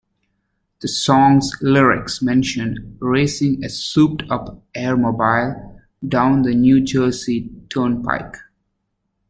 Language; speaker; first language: English; native; English